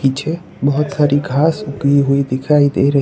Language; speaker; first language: Hindi; non-native, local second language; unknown